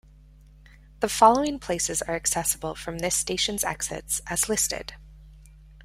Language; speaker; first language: English; native; English